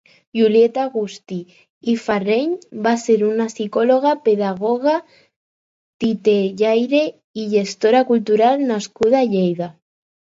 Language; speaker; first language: Catalan; non-native, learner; Spanish